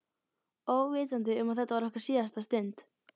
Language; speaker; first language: Icelandic; native; Icelandic